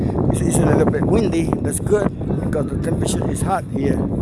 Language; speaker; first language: English; non-native, fluent; Spanish